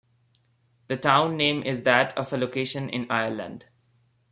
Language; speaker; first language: English; non-native, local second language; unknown